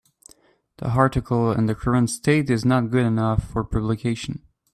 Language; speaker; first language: English; native; English